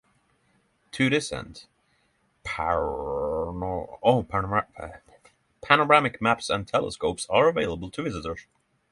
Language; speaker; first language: English; non-native, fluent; Norwegian